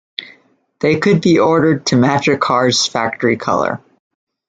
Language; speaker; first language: English; native; English